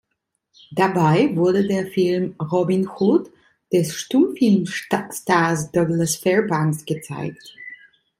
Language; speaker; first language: German; non-native, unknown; Italian